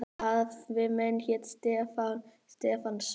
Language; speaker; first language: Icelandic; native; Icelandic